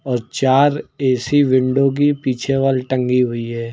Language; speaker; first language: Hindi; native; Hindi